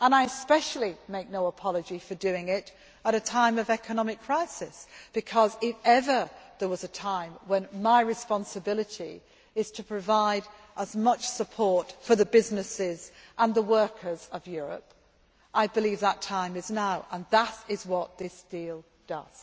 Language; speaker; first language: English; native; English